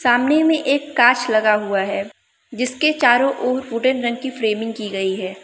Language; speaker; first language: Hindi; non-native, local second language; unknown